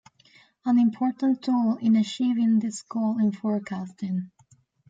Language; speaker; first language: English; native; English